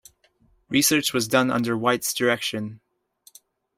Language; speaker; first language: English; native; English